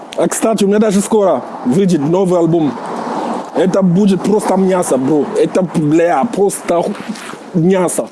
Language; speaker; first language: Russian; non-native, fluent; English